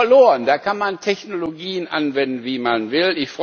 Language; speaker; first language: German; non-native, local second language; Luxembourgish